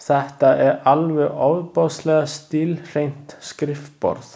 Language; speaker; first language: Icelandic; non-native, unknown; Chinese